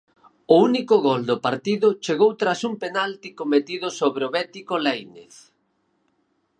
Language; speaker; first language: Galician; native; Galician